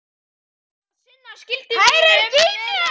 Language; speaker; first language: Icelandic; native; Icelandic